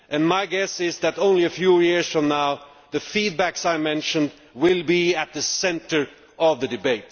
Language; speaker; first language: English; non-native, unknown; Swedish